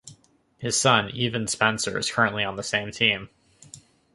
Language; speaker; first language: English; native; English